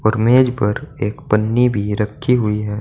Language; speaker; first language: Hindi; native; Hindi